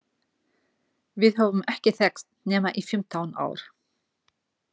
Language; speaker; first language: Icelandic; non-native, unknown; Kurdish